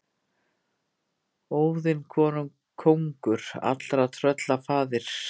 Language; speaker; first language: Icelandic; native; Icelandic